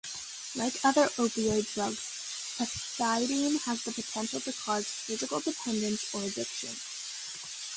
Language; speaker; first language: English; native; English